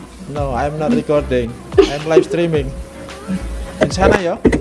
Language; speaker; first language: English; non-native, learner; Indonesian